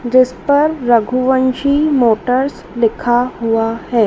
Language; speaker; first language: Hindi; native; Hindi